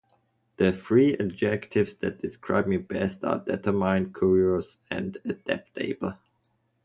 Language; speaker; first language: English; non-native, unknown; German